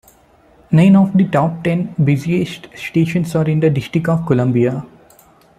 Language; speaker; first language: English; non-native, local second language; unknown